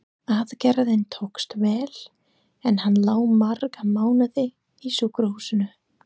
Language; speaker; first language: Icelandic; non-native, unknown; English